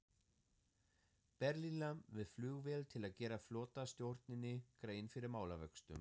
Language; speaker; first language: Icelandic; non-native, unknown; German